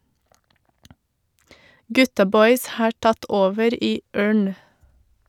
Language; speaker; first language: Norwegian; non-native, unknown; Portuguese